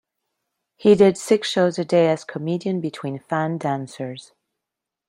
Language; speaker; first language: English; non-native, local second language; French